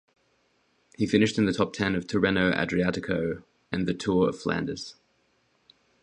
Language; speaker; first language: English; native; English